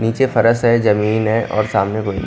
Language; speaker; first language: Hindi; non-native, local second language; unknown